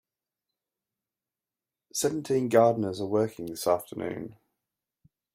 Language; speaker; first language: English; native; English